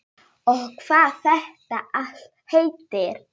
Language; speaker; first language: Icelandic; non-native, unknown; Polish